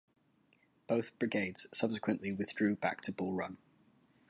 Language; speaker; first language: English; native; English